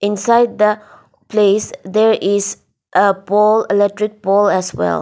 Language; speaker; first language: English; non-native, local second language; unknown